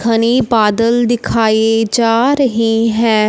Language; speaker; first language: Hindi; non-native, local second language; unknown